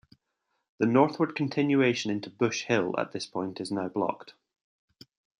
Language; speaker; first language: English; native; English